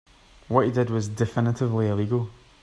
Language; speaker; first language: English; native; English